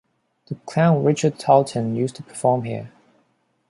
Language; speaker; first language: English; non-native, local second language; Cantonese